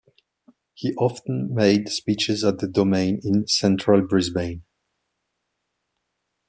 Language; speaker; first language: English; non-native, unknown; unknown